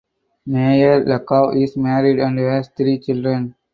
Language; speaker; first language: English; non-native, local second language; Tamil